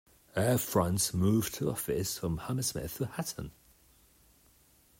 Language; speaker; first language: English; non-native, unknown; Catalan